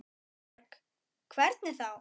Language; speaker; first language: Icelandic; native; Icelandic